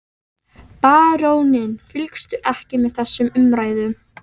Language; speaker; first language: Icelandic; native; Icelandic